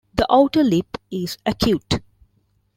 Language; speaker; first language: English; non-native, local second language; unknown